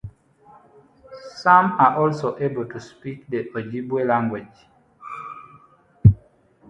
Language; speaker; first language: English; non-native, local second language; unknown